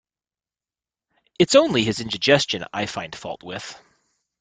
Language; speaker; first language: English; native; English